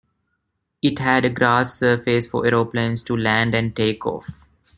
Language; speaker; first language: English; non-native, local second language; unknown